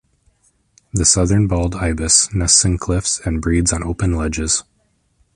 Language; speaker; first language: English; native; English